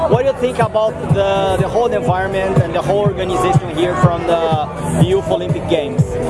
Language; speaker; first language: English; non-native, learner; Portuguese